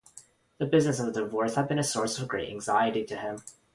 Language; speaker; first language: English; non-native, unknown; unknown